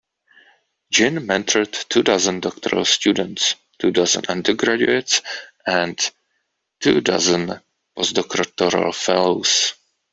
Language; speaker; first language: English; non-native, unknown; Czech